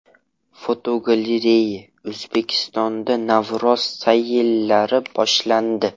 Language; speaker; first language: Uzbek; non-native, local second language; Russian